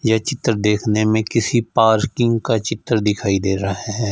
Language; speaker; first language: Hindi; non-native, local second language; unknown